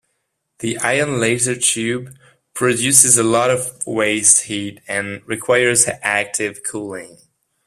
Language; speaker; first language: English; non-native, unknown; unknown